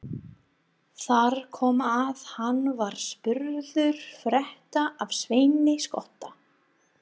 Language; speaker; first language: Icelandic; non-native, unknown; English